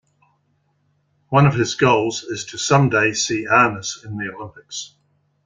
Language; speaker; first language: English; native; English